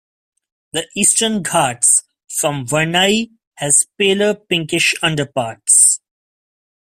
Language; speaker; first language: English; non-native, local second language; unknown